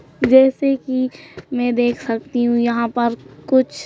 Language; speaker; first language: Hindi; native; Hindi